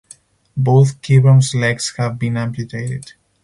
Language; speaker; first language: English; non-native, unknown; Spanish